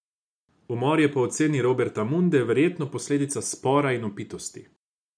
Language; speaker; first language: Slovenian; non-native, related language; Croatian